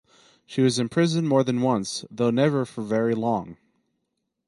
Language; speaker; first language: English; native; English